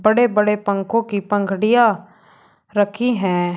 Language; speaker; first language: Hindi; native; Hindi